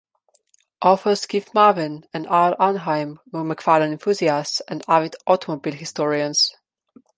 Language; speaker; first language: English; non-native, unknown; Slovenian